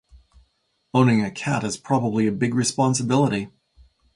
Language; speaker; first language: English; native; English